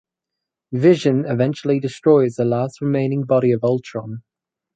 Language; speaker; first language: English; native; English